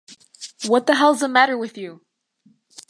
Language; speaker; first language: English; native; English